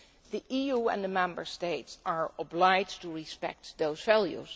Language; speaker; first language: English; non-native, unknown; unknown